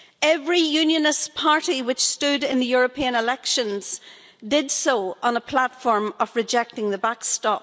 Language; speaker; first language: English; native; English